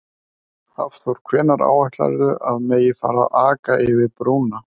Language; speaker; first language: Icelandic; native; Icelandic